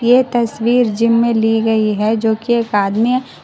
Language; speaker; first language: Hindi; non-native, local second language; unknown